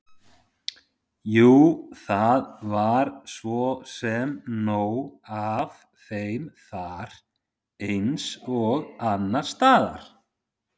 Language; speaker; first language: Icelandic; native; Icelandic